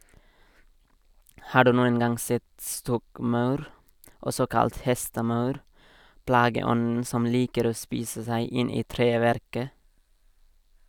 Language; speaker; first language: Norwegian; non-native, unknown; Nepali